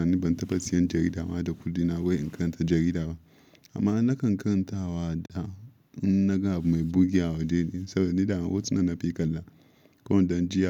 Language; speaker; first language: Hausa; non-native, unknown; Yoruba